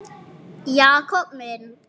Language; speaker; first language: Icelandic; non-native, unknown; German